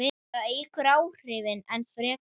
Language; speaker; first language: Icelandic; native; Icelandic